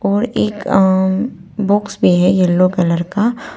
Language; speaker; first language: Hindi; non-native, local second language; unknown